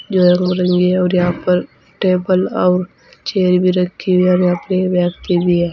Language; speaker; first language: Hindi; native; Hindi